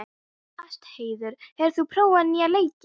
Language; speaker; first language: Icelandic; non-native, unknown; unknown